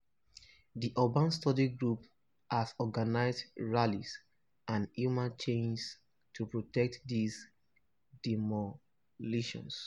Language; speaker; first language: English; non-native, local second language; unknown